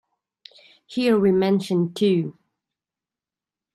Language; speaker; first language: English; native; English